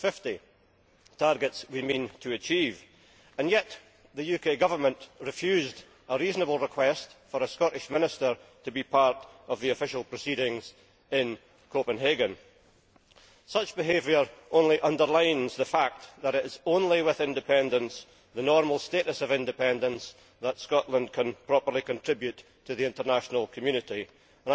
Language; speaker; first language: English; native; English